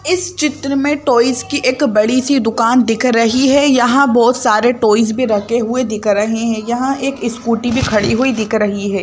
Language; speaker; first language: Hindi; native; Hindi